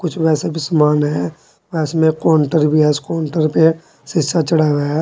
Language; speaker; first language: Hindi; native; Hindi